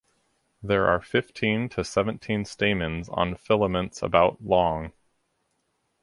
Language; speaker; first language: English; native; English